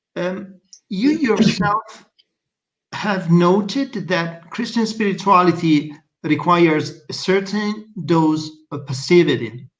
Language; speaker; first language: English; non-native, fluent; Italian